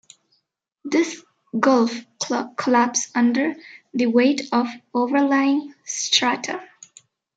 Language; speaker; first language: English; non-native, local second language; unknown